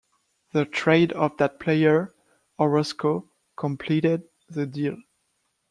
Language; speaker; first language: English; non-native, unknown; French